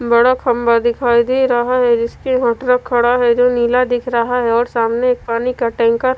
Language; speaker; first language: Hindi; non-native, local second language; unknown